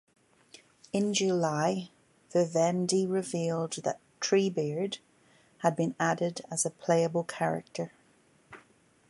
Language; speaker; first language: English; native; English